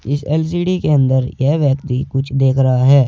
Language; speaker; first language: Hindi; native; Hindi